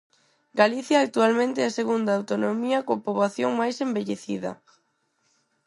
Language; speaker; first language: Galician; non-native, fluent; Spanish